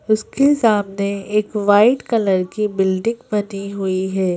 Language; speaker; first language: Hindi; native; Hindi